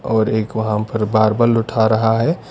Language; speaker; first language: Hindi; non-native, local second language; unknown